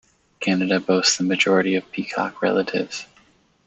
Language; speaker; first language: English; native; English